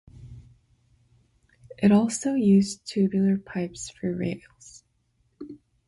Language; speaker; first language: English; native; English